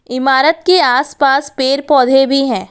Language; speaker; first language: Hindi; non-native, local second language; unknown